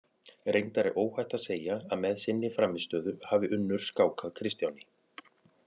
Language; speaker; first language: Icelandic; native; Icelandic